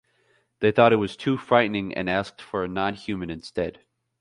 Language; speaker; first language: English; native; English